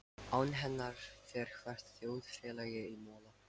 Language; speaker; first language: Icelandic; non-native, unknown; Lithuanian